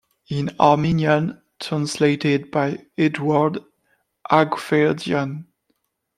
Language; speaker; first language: English; non-native, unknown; French